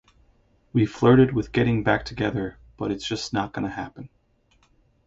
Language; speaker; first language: English; native; English